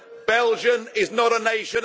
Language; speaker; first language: English; native; English